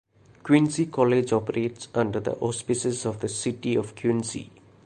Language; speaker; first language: English; non-native, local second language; Malayalam